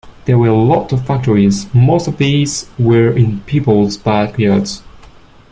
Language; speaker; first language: English; non-native, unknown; French